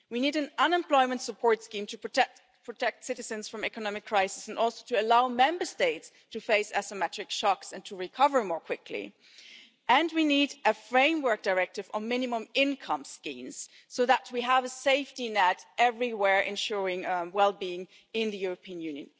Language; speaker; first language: English; non-native, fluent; German